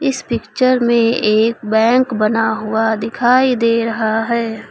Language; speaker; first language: Hindi; native; Hindi